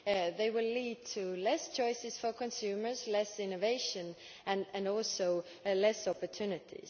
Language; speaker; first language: English; non-native, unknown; Estonian